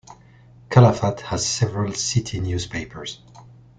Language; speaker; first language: English; non-native, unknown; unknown